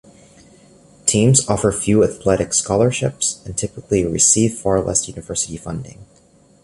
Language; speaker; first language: English; native; English